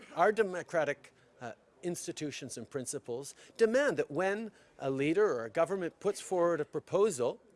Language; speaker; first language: English; early bilingual, other home language; French